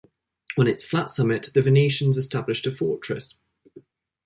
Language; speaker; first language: English; native; English